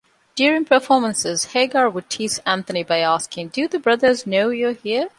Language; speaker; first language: English; non-native, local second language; Divehi